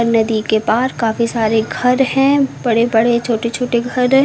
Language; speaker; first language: Hindi; native; Hindi